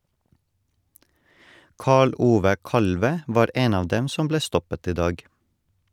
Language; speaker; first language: Norwegian; non-native, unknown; Estonian